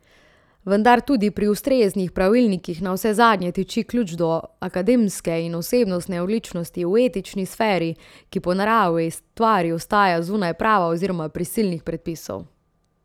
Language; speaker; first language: Slovenian; native; Slovenian